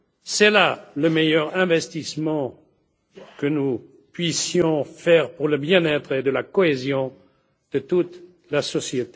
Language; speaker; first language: French; non-native, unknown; German